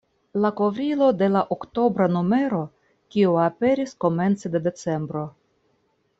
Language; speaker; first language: Esperanto; non-native, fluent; Russian